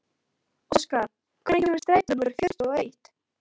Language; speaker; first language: Icelandic; non-native, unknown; Polish